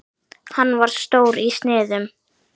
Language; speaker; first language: Icelandic; native; Icelandic